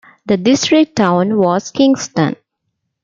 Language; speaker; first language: English; non-native, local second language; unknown